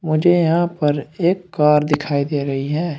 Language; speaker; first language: Hindi; native; Hindi